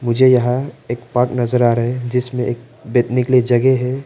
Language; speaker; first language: Hindi; non-native, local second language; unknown